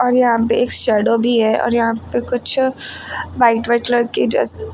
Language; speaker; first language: Hindi; native; Hindi